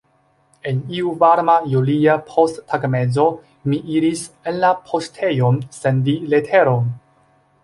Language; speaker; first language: Esperanto; non-native, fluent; Chinese